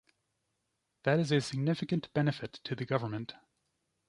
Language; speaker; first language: English; native; English